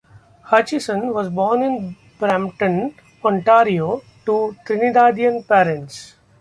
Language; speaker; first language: English; non-native, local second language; Marathi